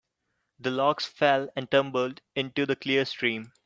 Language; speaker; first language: English; non-native, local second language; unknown